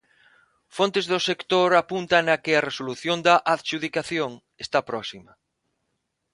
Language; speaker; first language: Galician; non-native, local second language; Spanish